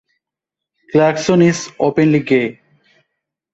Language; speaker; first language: English; non-native, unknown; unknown